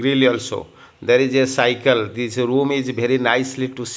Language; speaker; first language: English; non-native, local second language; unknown